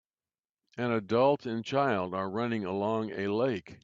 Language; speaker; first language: English; native; English